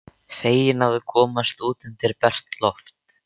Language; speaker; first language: Icelandic; native; Icelandic